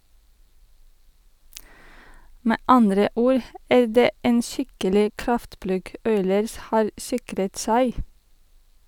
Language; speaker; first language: Norwegian; non-native, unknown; Russian